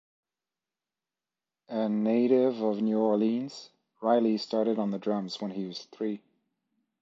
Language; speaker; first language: English; non-native, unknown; French